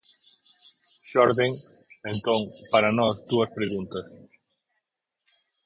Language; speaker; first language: Galician; native; Galician